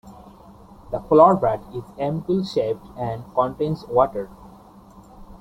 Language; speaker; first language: English; non-native, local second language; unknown